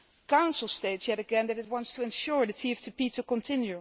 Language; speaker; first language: English; non-native, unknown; Dutch